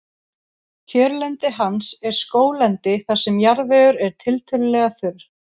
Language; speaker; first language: Icelandic; native; Icelandic